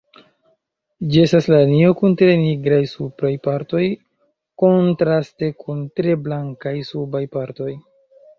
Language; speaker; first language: Esperanto; non-native, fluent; Chinese